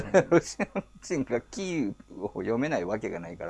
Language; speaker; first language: Japanese; native; Japanese